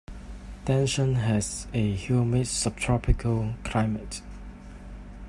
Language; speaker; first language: English; non-native, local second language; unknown